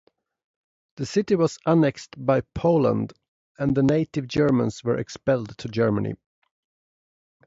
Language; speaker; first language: English; non-native, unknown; Swedish